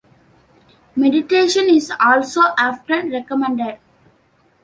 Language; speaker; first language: English; non-native, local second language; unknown